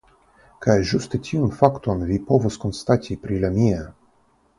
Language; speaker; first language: Esperanto; non-native, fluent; Russian